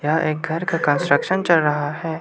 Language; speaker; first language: Hindi; non-native, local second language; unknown